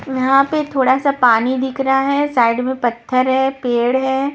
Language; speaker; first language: Hindi; non-native, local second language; Punjabi